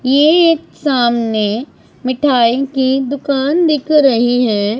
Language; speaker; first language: Hindi; non-native, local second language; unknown